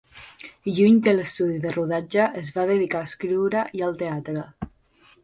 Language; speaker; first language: Catalan; non-native, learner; Spanish